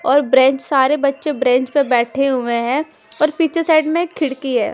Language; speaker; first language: Hindi; non-native, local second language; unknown